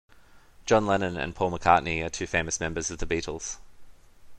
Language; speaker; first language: English; native; English